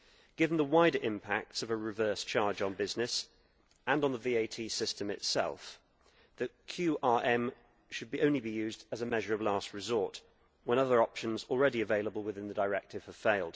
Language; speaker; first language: English; native; English